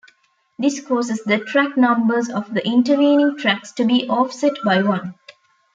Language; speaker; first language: English; non-native, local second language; Tamil